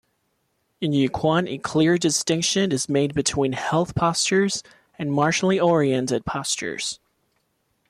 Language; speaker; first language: English; non-native, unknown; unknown